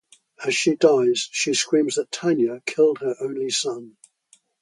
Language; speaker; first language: English; native; English